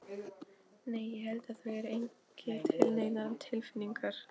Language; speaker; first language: Icelandic; non-native, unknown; Polish